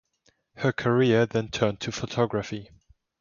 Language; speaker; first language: English; non-native, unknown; German